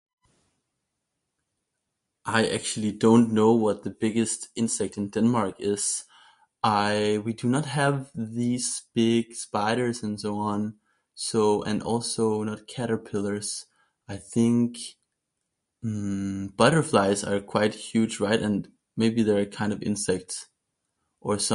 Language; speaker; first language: English; non-native, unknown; Danish